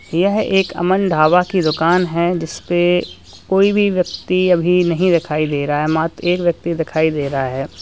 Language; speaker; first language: Hindi; native; Hindi